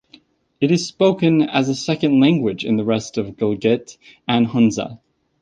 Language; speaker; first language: English; native; English